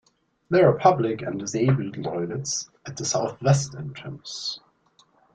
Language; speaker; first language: English; non-native, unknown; German